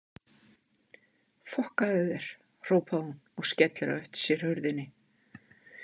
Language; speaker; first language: Icelandic; native; Icelandic